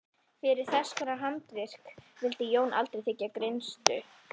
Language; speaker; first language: Icelandic; native; Icelandic